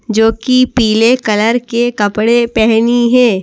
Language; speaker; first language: Hindi; native; Hindi